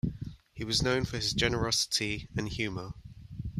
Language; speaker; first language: English; native; English